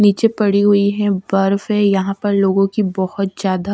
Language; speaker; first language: Hindi; non-native, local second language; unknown